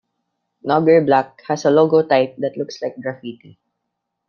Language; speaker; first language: English; non-native, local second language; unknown